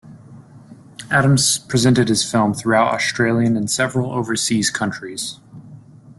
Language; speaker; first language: English; native; English